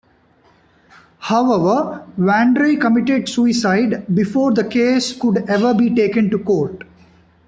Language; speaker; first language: English; non-native, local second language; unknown